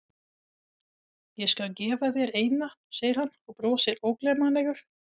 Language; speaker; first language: Icelandic; non-native, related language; Swedish